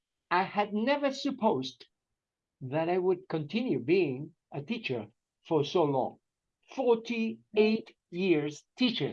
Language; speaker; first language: English; non-native, fluent; Spanish